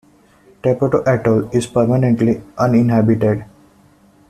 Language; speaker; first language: English; non-native, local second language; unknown